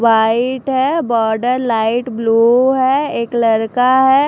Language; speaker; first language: Hindi; non-native, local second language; Punjabi